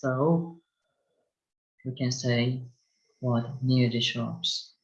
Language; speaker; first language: English; non-native, fluent; Turkish